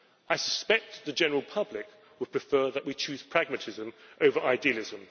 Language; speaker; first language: English; native; English